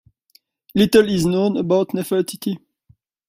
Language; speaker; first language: English; non-native, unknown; French